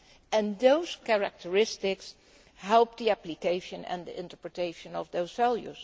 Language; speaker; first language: English; non-native, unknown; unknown